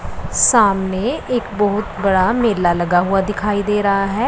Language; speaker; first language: Hindi; non-native, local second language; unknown